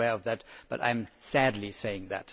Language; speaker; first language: English; non-native, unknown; German